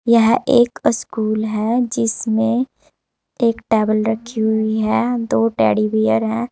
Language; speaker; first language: Hindi; native; Hindi